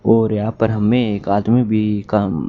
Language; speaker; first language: Hindi; native; Hindi